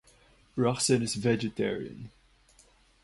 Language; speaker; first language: English; non-native, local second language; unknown